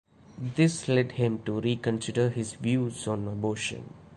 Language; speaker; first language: English; non-native, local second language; Malayalam